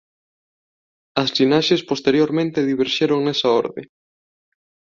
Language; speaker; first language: Galician; non-native, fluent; Spanish